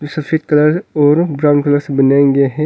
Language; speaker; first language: Hindi; non-native, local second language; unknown